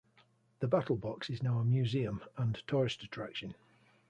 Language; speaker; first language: English; native; English